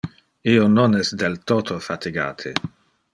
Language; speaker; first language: Interlingua; non-native, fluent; Dutch